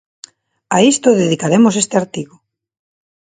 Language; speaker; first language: Galician; non-native, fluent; Spanish